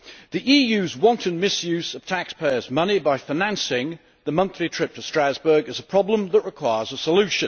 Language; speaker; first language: English; native; English